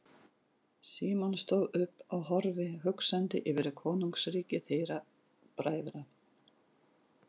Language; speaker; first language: Icelandic; non-native, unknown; Russian